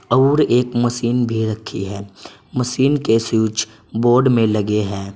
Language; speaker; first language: Hindi; native; Hindi